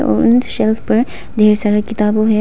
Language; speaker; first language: Hindi; non-native, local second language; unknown